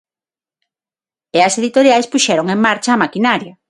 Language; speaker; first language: Galician; non-native, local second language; Spanish